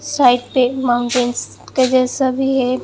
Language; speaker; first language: Hindi; non-native, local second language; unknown